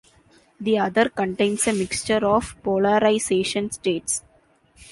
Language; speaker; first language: English; non-native, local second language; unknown